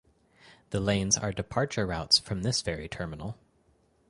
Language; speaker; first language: English; native; English